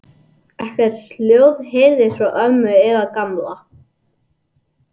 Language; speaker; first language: Icelandic; non-native, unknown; English